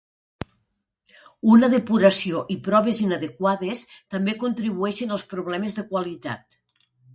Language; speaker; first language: Catalan; native; Catalan